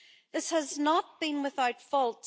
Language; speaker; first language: English; native; English